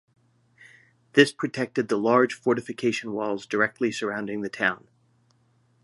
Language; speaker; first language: English; native; English